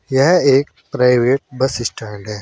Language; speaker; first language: Hindi; native; Hindi